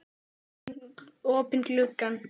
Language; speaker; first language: Icelandic; native; Icelandic